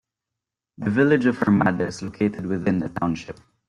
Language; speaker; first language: English; non-native, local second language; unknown